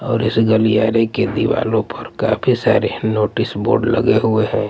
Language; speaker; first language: Hindi; non-native, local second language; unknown